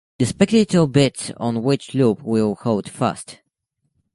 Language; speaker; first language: English; native; English